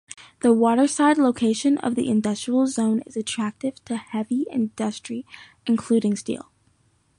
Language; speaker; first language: English; native; English